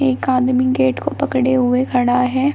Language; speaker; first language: Hindi; native; Hindi